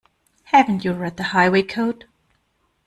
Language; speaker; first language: English; non-native, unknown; German